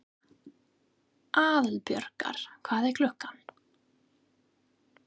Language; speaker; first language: Icelandic; non-native, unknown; English